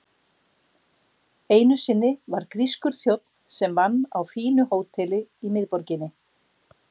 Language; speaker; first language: Icelandic; native; Icelandic